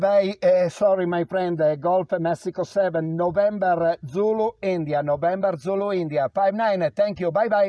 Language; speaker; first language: English; non-native, learner; Italian